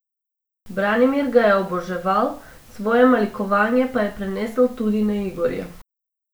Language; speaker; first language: Slovenian; non-native, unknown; Macedonian